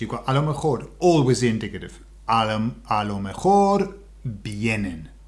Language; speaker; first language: English; native; English